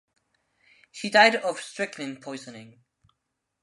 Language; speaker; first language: English; non-native, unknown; Spanish